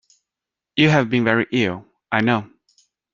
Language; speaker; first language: English; non-native, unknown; Chinese